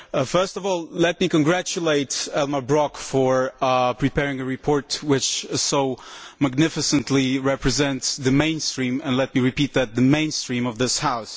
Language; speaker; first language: English; non-native, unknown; Polish